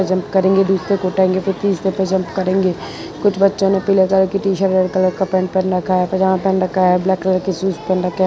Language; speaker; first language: Hindi; non-native, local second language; Gujarati